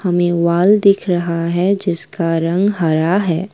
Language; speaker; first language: Hindi; non-native, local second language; Assamese